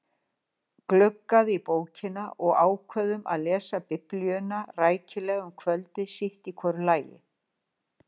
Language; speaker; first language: Icelandic; native; Icelandic